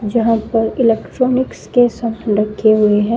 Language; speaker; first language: Hindi; native; Hindi